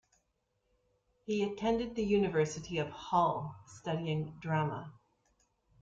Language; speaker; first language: English; native; English